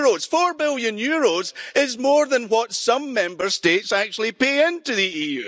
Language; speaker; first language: English; native; English